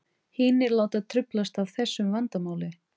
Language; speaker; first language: Icelandic; non-native, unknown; Portuguese